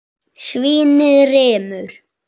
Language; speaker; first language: Icelandic; native; Icelandic